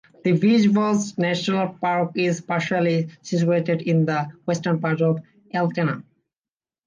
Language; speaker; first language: English; non-native, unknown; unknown